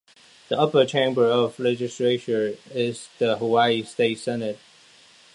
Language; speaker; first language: English; non-native, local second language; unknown